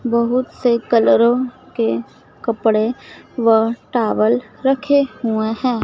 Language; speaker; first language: Hindi; native; Hindi